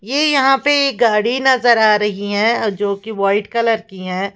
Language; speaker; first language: Hindi; native; Hindi